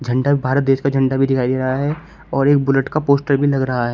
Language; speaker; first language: Hindi; native; Hindi